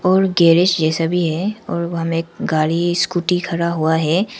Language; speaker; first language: Hindi; non-native, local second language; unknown